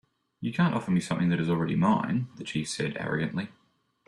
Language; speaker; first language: English; native; English